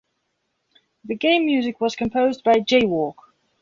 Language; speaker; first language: English; non-native, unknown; Belarusian